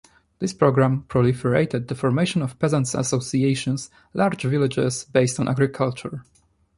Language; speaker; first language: English; non-native, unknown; Polish